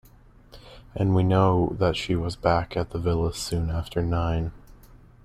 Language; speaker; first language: English; native; English